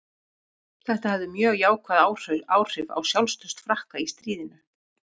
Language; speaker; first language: Icelandic; native; Icelandic